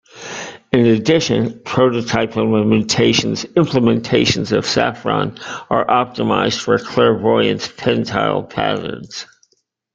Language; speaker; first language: English; native; English